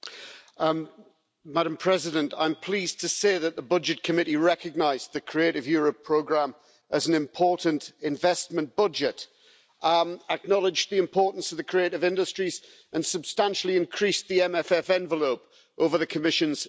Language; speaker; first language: English; native; English